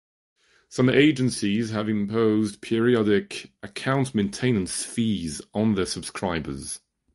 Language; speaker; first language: English; non-native, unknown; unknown